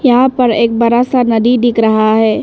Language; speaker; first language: Hindi; non-native, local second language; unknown